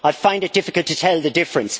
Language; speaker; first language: English; native; English